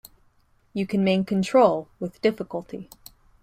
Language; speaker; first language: English; native; English